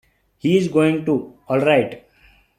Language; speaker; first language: English; non-native, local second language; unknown